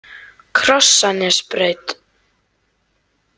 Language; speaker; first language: Icelandic; native; Icelandic